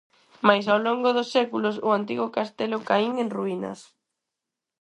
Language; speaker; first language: Galician; non-native, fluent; Spanish